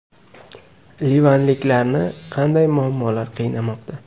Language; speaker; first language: Uzbek; native; Uzbek